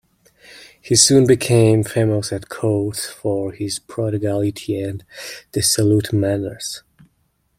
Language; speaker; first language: English; non-native, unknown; Mongolian